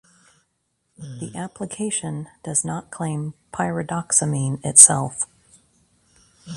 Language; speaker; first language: English; native; English